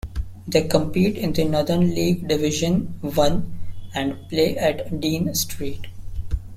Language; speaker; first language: English; non-native, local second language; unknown